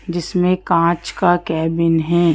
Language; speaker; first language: Hindi; native; Hindi